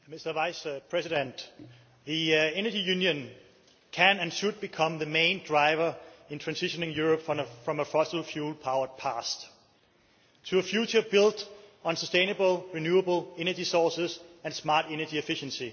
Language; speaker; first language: English; non-native, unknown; Danish